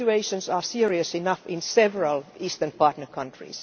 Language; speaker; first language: English; non-native, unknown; Finnish